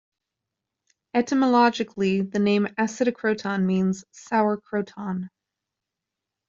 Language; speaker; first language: English; native; English